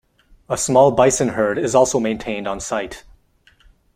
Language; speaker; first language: English; non-native, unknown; French